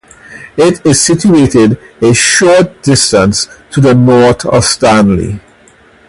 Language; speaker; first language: English; native; English